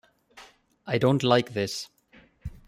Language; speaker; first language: English; non-native, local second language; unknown